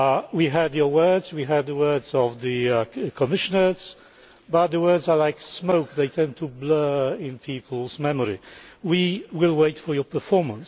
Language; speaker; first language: English; non-native, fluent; Polish